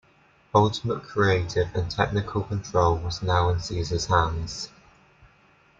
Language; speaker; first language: English; native; English